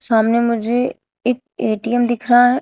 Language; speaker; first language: Hindi; native; Hindi